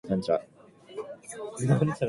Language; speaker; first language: English; native; English